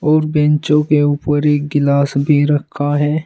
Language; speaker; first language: Hindi; native; Hindi